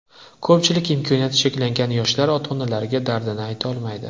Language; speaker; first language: Uzbek; native; Uzbek